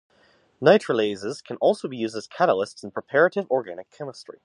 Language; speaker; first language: English; native; English